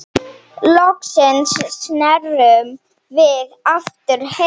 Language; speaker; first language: Icelandic; non-native, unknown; Slovenian